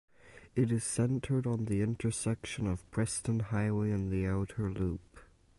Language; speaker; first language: English; native; English